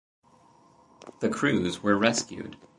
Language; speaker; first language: English; native; English